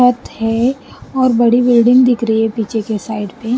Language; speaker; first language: Hindi; non-native, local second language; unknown